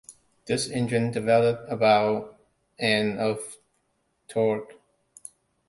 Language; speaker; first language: English; non-native, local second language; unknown